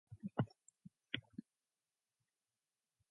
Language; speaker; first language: English; non-native, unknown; Mongolian